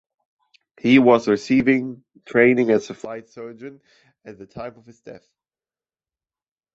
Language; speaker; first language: English; non-native, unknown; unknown